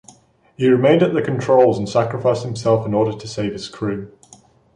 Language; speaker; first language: English; native; English